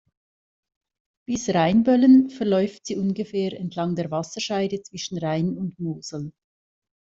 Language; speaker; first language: German; native; German